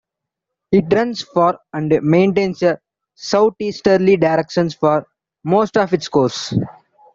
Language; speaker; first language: English; non-native, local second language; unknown